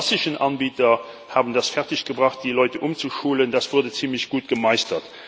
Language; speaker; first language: German; non-native, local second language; Luxembourgish